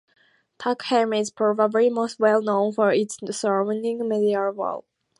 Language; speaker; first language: English; native; English